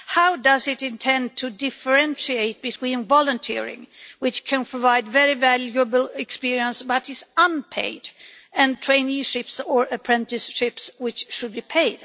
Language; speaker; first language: English; non-native, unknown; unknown